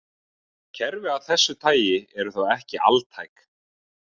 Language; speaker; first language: Icelandic; native; Icelandic